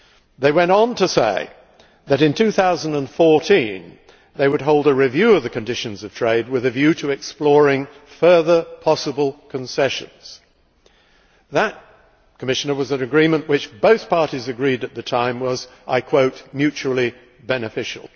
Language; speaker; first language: English; native; English